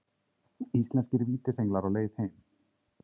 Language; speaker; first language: Icelandic; native; Icelandic